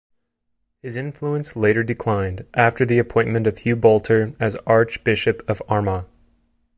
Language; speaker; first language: English; native; English